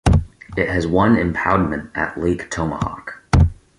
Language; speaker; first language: English; native; English